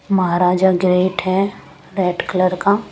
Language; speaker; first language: Hindi; non-native, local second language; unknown